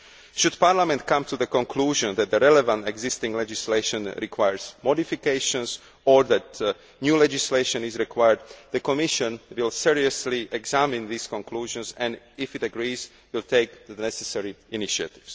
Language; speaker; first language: English; non-native, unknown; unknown